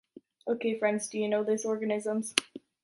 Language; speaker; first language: English; native; English